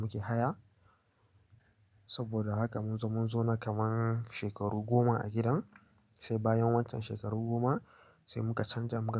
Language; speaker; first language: Hausa; native; Hausa